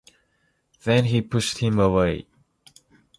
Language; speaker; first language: English; non-native, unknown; Chinese